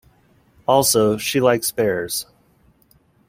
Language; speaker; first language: English; native; English